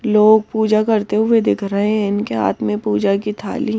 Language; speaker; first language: Hindi; native; Hindi